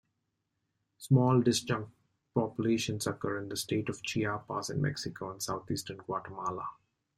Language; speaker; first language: English; non-native, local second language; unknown